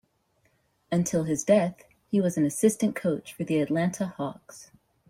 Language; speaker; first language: English; native; English